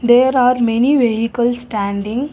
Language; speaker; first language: English; non-native, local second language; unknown